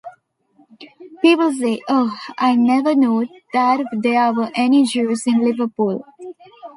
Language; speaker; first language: English; non-native, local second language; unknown